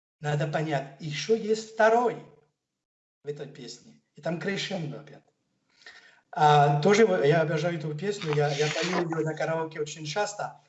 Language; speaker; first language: Russian; non-native, fluent; French